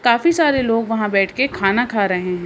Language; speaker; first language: Hindi; native; Hindi